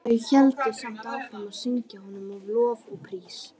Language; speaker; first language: Icelandic; native; Icelandic